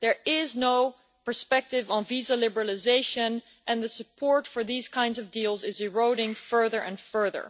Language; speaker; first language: English; non-native, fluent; Dutch